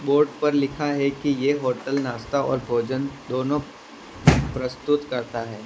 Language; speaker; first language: Hindi; non-native, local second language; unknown